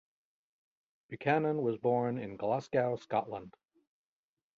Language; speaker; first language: English; native; English